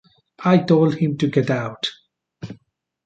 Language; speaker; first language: English; non-native, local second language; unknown